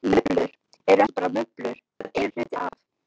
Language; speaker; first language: Icelandic; non-native, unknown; Polish